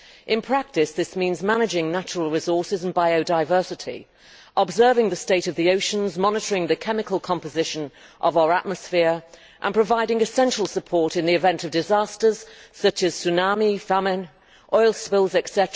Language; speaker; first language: English; native; English